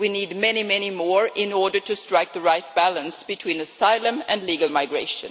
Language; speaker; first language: English; non-native, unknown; Swedish